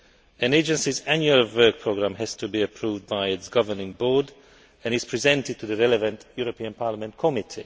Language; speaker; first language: English; non-native, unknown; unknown